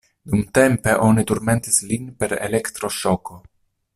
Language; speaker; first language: Esperanto; non-native, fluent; Italian